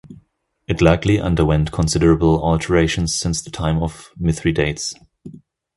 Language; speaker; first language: English; non-native, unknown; German